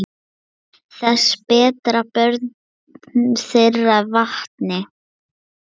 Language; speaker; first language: Icelandic; non-native, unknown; Lithuanian